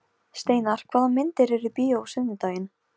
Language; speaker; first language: Icelandic; non-native, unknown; Polish